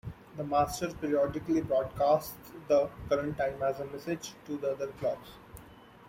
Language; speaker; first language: English; non-native, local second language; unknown